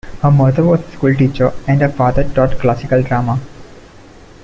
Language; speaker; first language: English; non-native, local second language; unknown